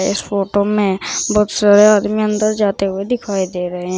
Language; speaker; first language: Hindi; native; Hindi